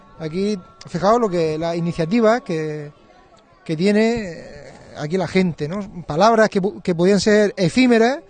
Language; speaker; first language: Spanish; native; Spanish